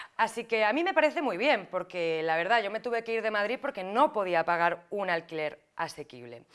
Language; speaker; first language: Spanish; native; Spanish